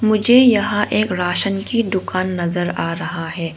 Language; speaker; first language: Hindi; non-native, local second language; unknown